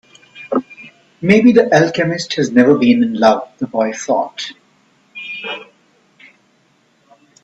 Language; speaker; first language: English; non-native, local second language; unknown